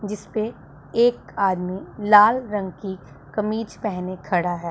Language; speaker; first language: Hindi; non-native, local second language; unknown